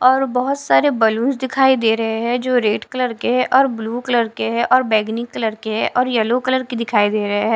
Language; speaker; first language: Hindi; non-native, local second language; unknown